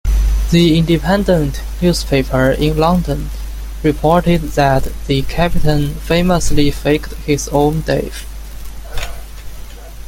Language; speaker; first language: English; non-native, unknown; Chinese